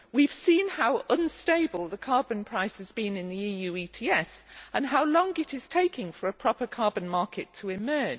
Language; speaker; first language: English; native; English